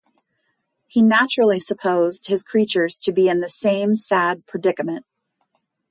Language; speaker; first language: English; native; English